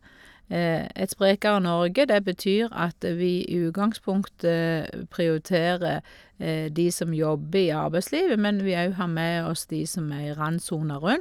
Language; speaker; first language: Norwegian; native; Norwegian